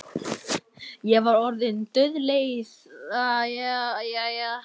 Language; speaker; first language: Icelandic; native; Icelandic